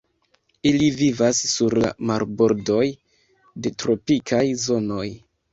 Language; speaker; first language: Esperanto; non-native, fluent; Kinyarwanda